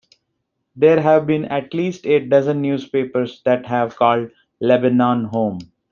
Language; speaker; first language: English; non-native, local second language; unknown